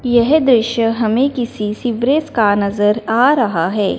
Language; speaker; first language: Hindi; non-native, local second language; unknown